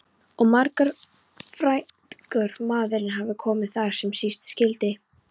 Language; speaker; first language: Icelandic; non-native, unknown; Polish